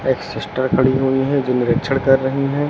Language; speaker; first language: Hindi; native; Hindi